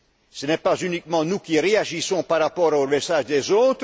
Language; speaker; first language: French; non-native, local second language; Dutch